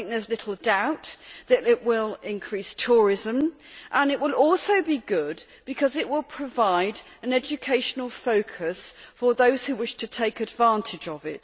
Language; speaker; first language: English; native; English